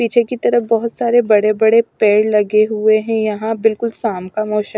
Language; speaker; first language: Hindi; non-native, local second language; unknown